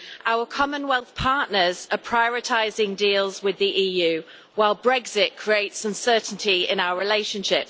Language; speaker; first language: English; native; English